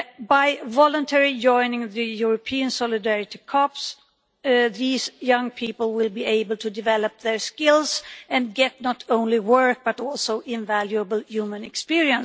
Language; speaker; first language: English; non-native, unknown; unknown